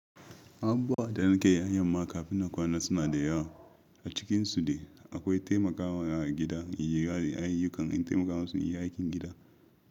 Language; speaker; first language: Hausa; non-native, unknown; Yoruba